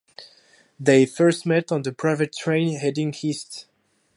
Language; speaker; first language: English; non-native, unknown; French